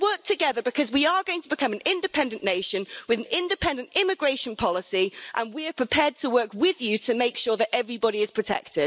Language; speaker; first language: English; native; English